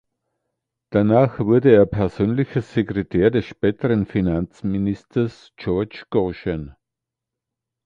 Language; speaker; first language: German; native; German